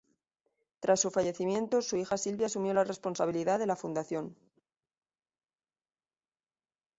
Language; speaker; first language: Spanish; native; Spanish